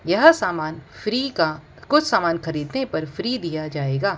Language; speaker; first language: Hindi; non-native, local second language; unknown